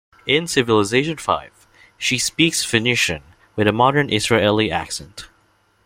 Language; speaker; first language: English; non-native, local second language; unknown